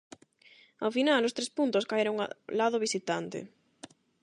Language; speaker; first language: Galician; non-native, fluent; Spanish